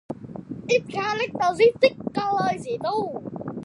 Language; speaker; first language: English; non-native, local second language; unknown